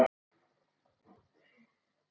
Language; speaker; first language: Icelandic; non-native, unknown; Italian